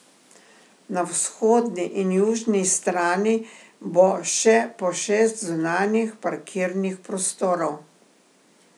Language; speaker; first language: Slovenian; native; Slovenian